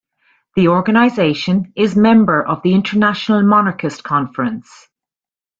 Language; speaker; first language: English; native; English